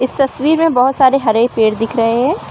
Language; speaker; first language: Hindi; non-native, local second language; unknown